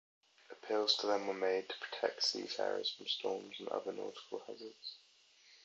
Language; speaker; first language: English; native; English